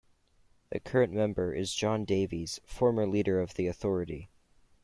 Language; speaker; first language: English; native; English